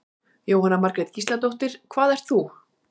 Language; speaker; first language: Icelandic; native; Icelandic